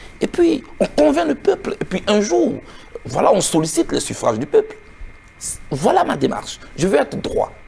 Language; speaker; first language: French; non-native, local second language; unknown